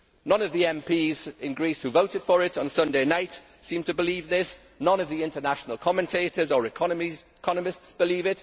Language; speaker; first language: English; native; English